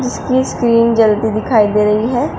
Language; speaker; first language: Hindi; native; Hindi